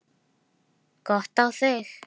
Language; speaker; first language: Icelandic; non-native, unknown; Filipino